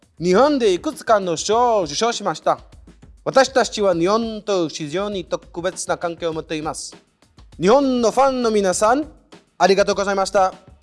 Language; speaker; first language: Japanese; non-native, learner; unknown